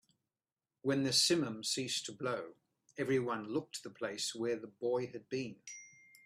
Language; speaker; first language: English; native; English